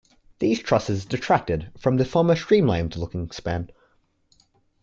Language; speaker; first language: English; native; English